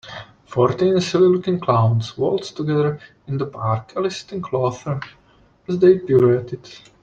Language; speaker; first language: English; non-native, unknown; Czech